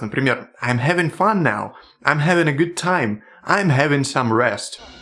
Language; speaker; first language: English; non-native, fluent; Russian